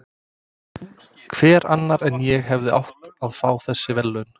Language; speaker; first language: Icelandic; non-native, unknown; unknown